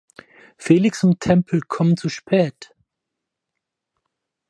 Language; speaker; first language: German; native; German